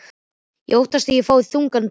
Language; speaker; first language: Icelandic; native; Icelandic